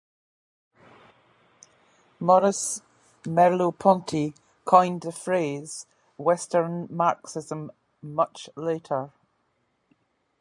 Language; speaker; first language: English; native; English